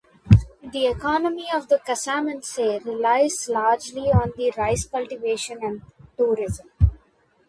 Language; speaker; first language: English; non-native, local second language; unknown